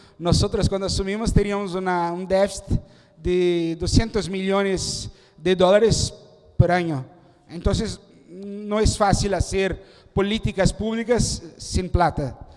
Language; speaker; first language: Spanish; non-native, related language; Portuguese